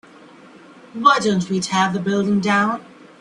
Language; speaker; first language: English; non-native, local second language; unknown